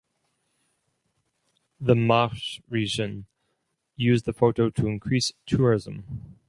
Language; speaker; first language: English; non-native, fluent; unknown